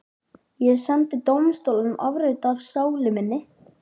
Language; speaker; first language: Icelandic; native; Icelandic